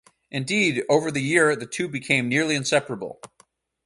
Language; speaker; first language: English; native; English